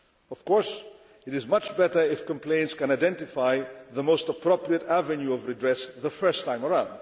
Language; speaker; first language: English; non-native, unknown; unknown